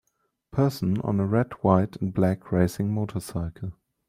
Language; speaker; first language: English; non-native, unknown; German